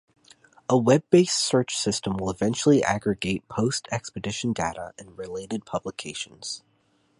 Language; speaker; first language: English; native; English